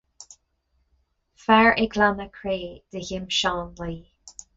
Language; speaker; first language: Irish; non-native, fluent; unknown